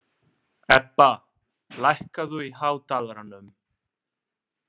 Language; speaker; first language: Icelandic; non-native, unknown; Italian